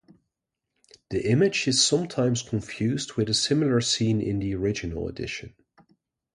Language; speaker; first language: English; non-native, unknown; Dutch